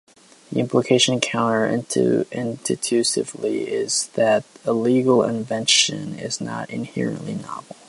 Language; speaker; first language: English; native; English